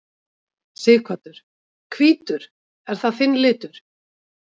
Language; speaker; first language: Icelandic; native; Icelandic